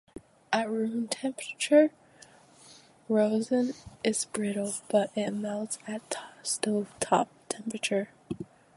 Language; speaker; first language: English; native; English